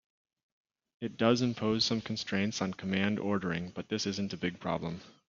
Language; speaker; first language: English; native; English